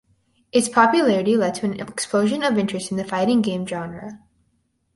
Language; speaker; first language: English; native; English